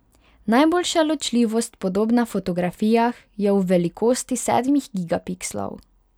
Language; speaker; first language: Slovenian; non-native, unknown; Hungarian